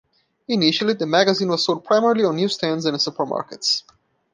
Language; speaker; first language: English; non-native, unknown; Portuguese